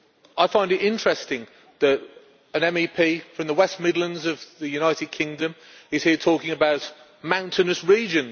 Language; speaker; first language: English; native; English